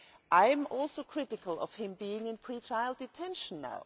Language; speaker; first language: English; non-native, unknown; German